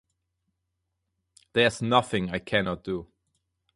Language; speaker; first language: English; non-native, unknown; German